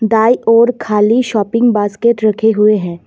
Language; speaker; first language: Hindi; non-native, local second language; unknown